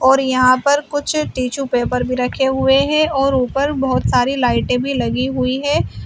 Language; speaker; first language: Hindi; native; Hindi